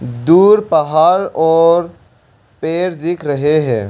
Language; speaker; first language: Hindi; non-native, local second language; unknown